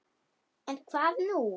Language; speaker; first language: Icelandic; non-native, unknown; German